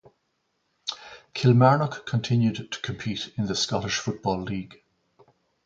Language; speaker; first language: English; native; English